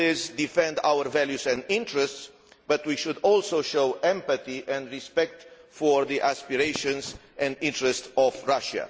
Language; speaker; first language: English; non-native, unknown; Romanian